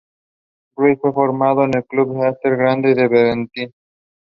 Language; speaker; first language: English; non-native, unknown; Spanish